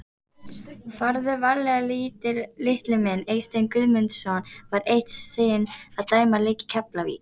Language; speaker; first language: Icelandic; native; Icelandic